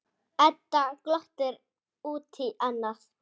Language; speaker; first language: Icelandic; native; Icelandic